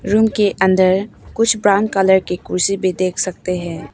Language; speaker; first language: Hindi; non-native, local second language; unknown